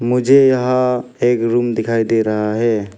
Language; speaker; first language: Hindi; non-native, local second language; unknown